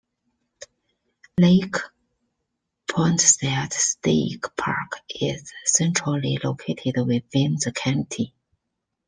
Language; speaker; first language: English; non-native, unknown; Chinese